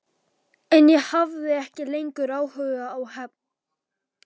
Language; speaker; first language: Icelandic; non-native, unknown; Polish